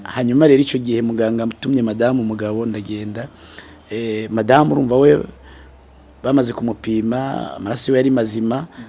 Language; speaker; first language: Kinyarwanda; non-native, related language; Rundi